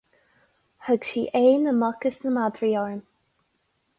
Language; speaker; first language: Irish; non-native, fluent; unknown